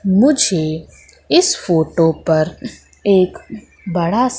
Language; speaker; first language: Hindi; native; Hindi